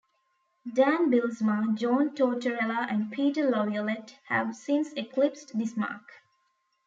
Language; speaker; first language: English; non-native, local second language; Tamil